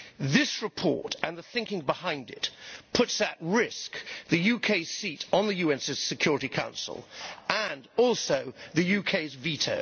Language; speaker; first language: English; native; English